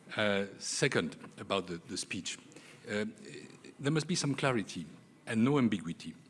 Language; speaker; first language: English; non-native, fluent; French